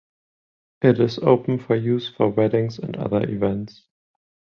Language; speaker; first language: English; non-native, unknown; German